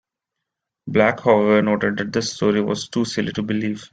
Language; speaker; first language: English; non-native, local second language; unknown